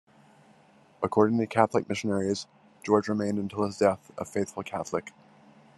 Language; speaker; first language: English; native; English